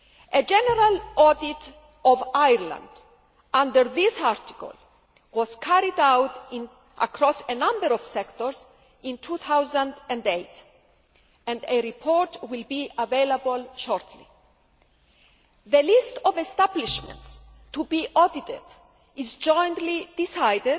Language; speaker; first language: English; non-native, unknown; Greek